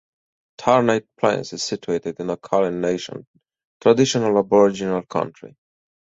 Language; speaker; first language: English; native; English